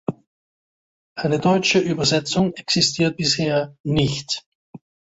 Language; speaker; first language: German; non-native, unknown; Dutch